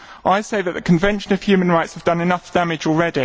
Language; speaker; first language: English; native; English